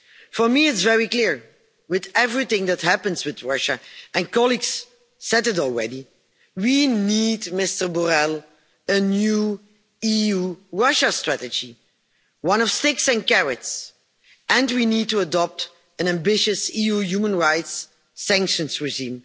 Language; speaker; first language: English; non-native, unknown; Dutch